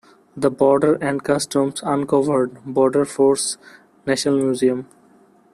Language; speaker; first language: English; non-native, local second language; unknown